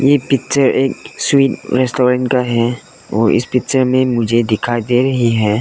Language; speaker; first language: Hindi; non-native, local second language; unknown